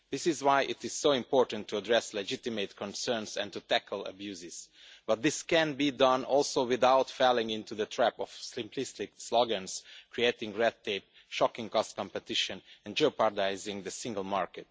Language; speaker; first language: English; non-native, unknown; Romanian